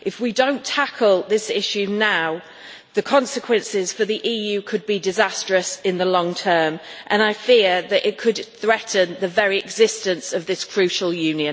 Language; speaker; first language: English; native; English